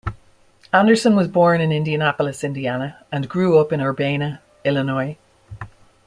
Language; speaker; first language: English; native; English